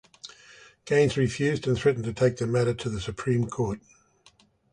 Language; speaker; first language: English; native; English